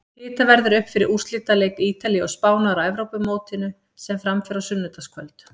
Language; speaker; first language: Icelandic; native; Icelandic